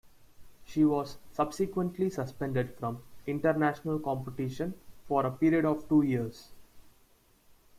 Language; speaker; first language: English; non-native, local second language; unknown